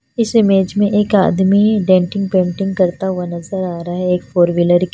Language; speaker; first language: Hindi; non-native, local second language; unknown